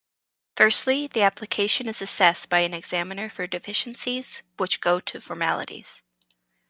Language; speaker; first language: English; native; English